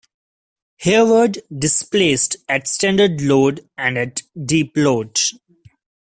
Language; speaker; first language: English; non-native, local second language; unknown